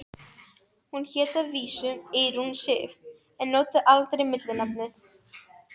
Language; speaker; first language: Icelandic; non-native, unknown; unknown